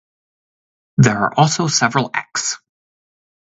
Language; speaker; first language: English; native; English